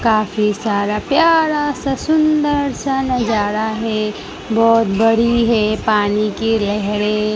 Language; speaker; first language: Hindi; non-native, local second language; Gujarati